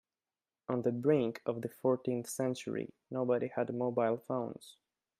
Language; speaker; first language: English; native; English